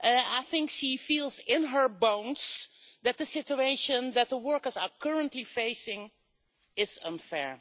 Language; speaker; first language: English; non-native, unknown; Dutch